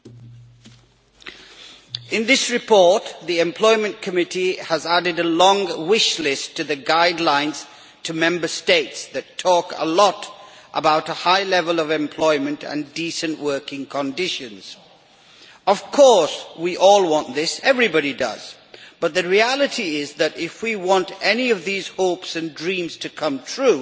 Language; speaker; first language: English; native; English